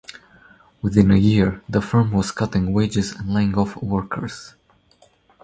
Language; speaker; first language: English; non-native, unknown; Croatian